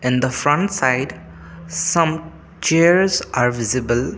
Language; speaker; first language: English; non-native, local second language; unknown